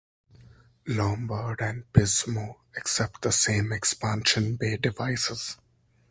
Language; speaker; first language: English; non-native, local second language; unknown